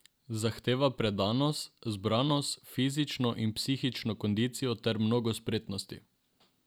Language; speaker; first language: Slovenian; non-native, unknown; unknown